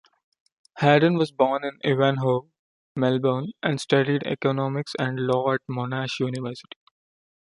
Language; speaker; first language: English; non-native, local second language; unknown